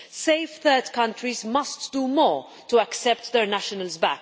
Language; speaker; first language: English; non-native, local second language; Maltese